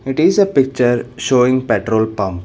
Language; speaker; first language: English; non-native, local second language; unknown